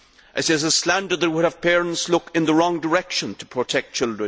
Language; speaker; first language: English; native; English